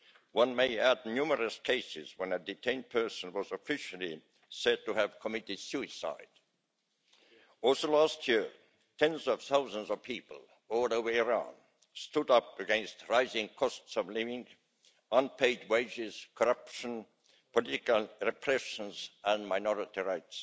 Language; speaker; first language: English; non-native, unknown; Estonian